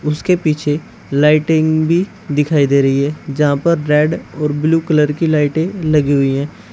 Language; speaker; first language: Hindi; native; Hindi